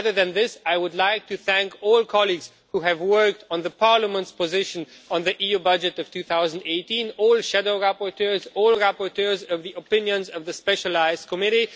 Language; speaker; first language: English; non-native, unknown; Romanian